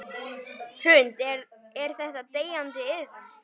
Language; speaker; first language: Icelandic; native; Icelandic